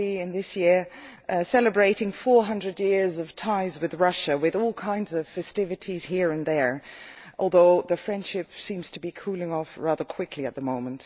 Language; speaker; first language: English; non-native, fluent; Dutch